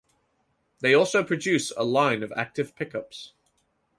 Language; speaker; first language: English; native; English